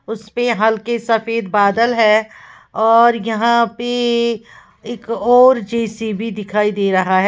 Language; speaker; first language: Hindi; native; Hindi